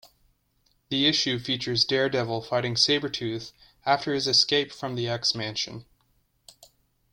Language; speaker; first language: English; native; English